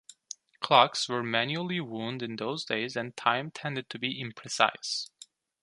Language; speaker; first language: English; non-native, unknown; Turkish